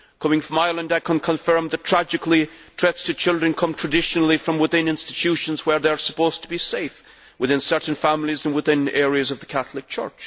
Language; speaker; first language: English; native; English